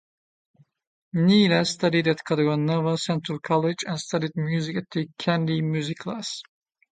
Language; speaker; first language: English; non-native, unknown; Turkish